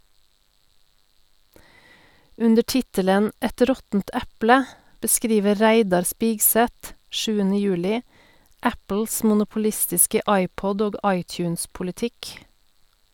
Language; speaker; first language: Norwegian; native; Norwegian